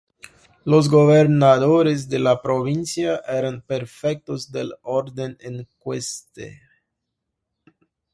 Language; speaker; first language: Spanish; non-native, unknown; Portuguese